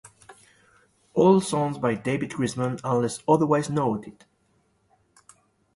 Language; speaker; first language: English; non-native, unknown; Galician